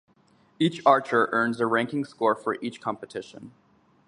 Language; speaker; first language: English; native; English